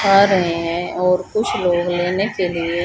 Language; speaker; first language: Hindi; native; Hindi